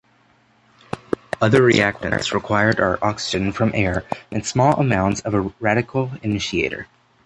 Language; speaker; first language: English; native; English